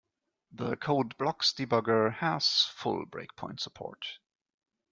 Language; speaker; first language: English; non-native, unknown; German